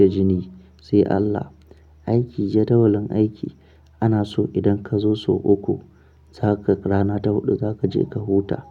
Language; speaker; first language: Hausa; non-native, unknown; Akan